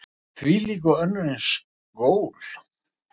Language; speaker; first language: Icelandic; non-native, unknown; Russian